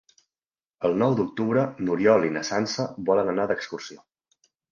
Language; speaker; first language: Catalan; native; Catalan